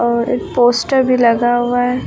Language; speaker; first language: Hindi; native; Hindi